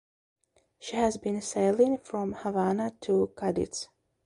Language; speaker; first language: English; non-native, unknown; Belarusian